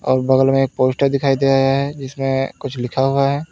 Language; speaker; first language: Hindi; native; Hindi